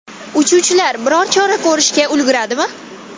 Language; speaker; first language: Uzbek; non-native, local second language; Kazakh